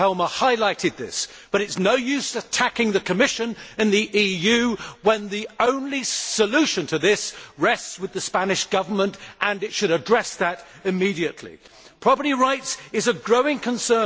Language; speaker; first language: English; native; English